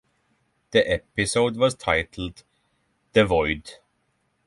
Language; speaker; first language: English; non-native, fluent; Norwegian